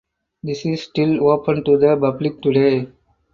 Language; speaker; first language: English; non-native, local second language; Tamil